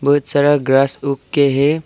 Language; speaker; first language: Hindi; non-native, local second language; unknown